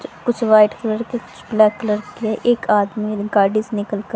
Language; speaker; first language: Hindi; native; Hindi